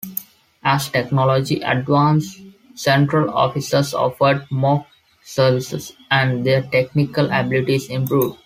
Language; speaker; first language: English; non-native, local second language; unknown